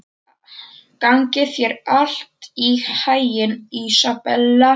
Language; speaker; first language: Icelandic; non-native, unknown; Polish